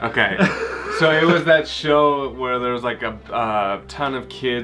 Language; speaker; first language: English; native; English